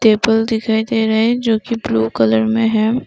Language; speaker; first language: Hindi; non-native, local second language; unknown